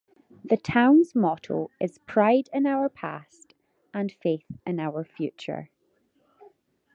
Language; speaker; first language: English; native; English